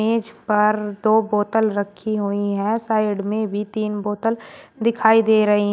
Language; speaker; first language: Hindi; native; Hindi